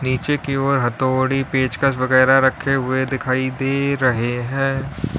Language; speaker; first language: Hindi; native; Hindi